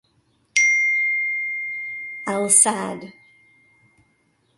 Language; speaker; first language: English; native; English